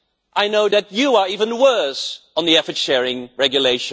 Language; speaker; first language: English; non-native, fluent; Dutch